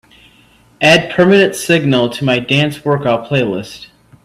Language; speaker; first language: English; native; English